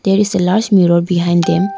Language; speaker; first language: English; non-native, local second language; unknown